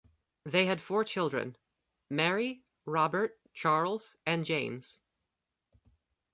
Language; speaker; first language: English; native; English